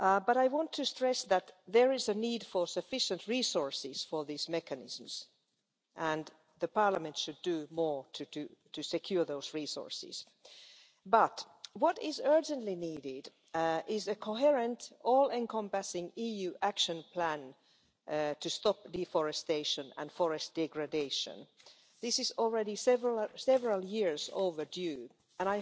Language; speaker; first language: English; non-native, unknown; Finnish